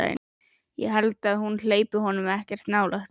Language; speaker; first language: Icelandic; native; Icelandic